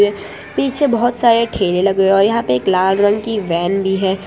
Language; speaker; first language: Hindi; non-native, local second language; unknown